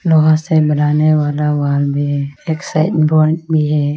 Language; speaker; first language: Hindi; non-native, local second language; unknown